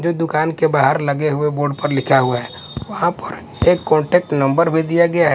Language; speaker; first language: Hindi; non-native, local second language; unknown